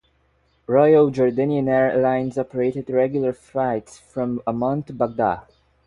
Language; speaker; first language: English; non-native, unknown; Portuguese